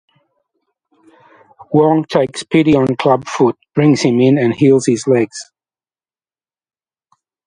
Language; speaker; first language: English; native; English